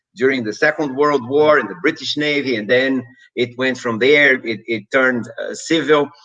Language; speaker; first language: English; non-native, fluent; Portuguese